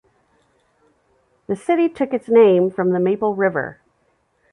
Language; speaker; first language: English; native; English